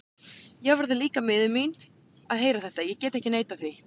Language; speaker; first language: Icelandic; native; Icelandic